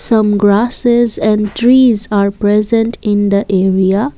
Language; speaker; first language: English; non-native, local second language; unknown